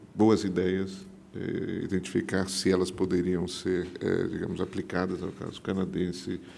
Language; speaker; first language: Portuguese; native; Portuguese